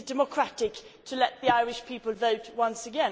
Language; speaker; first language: English; non-native, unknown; Swedish